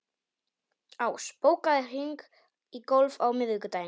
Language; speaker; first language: Icelandic; non-native, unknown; Polish